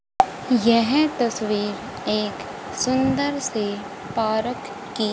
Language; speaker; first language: Hindi; native; Hindi